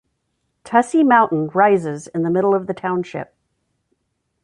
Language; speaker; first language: English; native; English